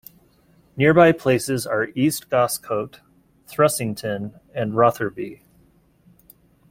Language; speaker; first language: English; native; English